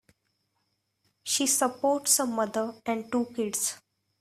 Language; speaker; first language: English; non-native, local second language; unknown